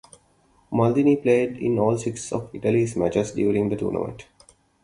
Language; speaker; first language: English; non-native, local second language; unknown